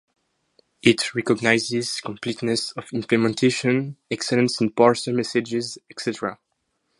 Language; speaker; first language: English; non-native, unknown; French